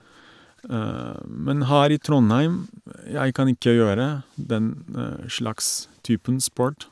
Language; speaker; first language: Norwegian; non-native, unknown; Turkish